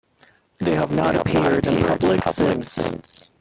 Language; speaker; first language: English; non-native, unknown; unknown